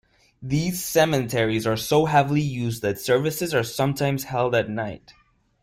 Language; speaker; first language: English; non-native, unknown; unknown